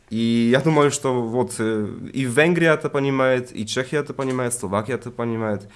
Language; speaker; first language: Russian; non-native, related language; Polish